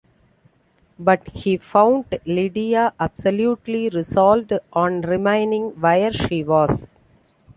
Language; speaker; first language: English; non-native, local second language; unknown